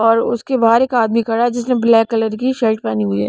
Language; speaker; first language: Hindi; non-native, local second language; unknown